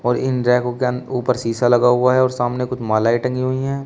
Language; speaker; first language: Hindi; native; Hindi